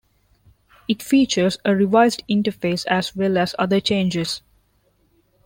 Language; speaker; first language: English; non-native, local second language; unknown